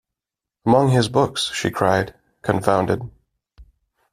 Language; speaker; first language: English; native; English